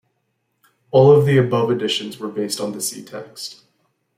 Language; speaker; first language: English; native; English